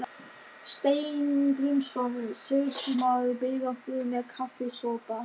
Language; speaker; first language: Icelandic; non-native, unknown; German